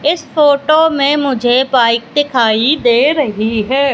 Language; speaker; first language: Hindi; native; Hindi